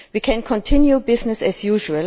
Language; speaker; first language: English; non-native, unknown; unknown